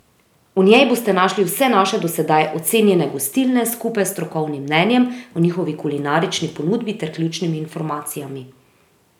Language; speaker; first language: Slovenian; native; Slovenian